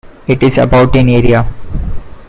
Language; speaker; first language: English; non-native, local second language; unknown